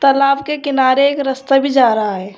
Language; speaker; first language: Hindi; native; Hindi